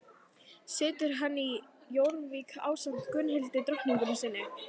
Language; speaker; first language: Icelandic; native; Icelandic